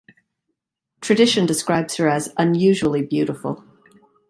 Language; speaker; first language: English; native; English